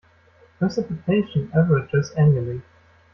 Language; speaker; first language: English; non-native, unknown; German